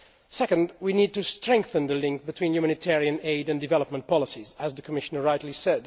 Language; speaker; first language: English; non-native, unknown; Dutch